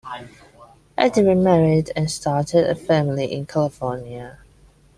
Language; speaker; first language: English; non-native, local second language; Cantonese